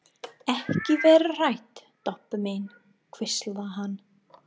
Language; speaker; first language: Icelandic; non-native, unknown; English